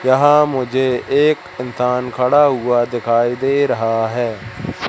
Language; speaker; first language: Hindi; native; Hindi